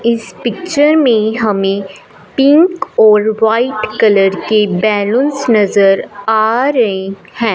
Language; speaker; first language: Hindi; non-native, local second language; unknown